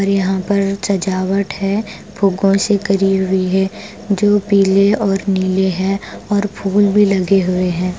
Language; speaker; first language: Hindi; non-native, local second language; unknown